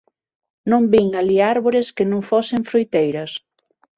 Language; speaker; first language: Galician; non-native, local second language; Spanish